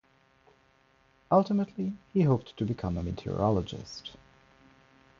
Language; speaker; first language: English; non-native, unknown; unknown